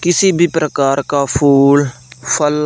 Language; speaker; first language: Hindi; non-native, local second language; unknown